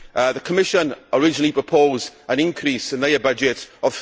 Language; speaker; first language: English; native; English